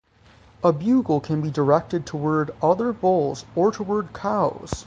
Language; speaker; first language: English; native; English